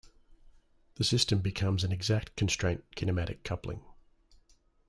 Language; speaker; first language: English; native; English